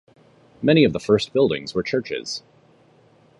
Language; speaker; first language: English; native; English